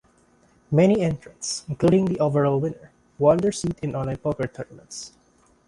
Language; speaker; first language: English; non-native, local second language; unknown